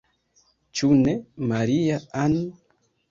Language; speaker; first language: Esperanto; non-native, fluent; Kinyarwanda